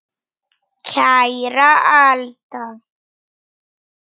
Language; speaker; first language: Icelandic; non-native, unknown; Polish